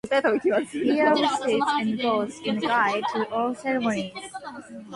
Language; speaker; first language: English; non-native, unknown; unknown